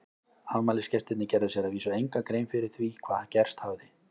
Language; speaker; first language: Icelandic; native; Icelandic